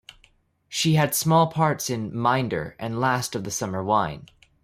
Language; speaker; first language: English; native; English